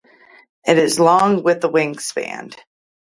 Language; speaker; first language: English; non-native, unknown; Dutch